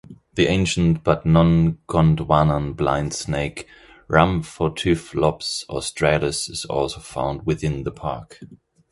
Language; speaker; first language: English; non-native, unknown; German